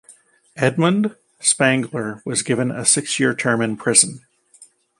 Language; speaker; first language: English; native; English